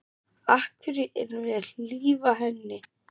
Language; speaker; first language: Icelandic; non-native, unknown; German